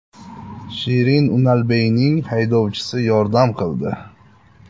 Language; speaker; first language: Uzbek; native; Uzbek